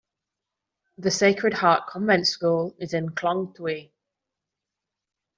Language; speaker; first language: English; non-native, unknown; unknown